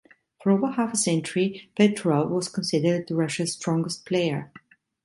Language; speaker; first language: English; non-native, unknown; Italian